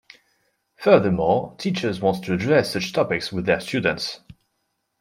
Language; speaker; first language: English; non-native, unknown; French